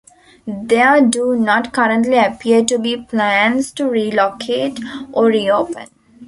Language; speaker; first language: English; non-native, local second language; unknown